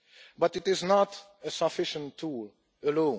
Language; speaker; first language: English; non-native, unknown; Hungarian